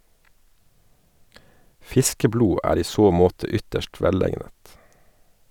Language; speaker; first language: Norwegian; native; Norwegian